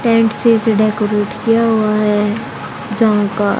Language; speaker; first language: Hindi; native; Hindi